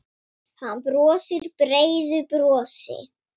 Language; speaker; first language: Icelandic; non-native, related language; Swedish